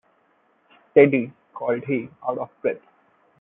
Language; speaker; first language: English; non-native, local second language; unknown